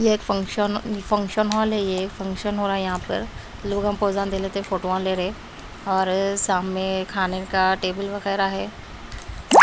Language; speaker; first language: Hindi; non-native, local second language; Punjabi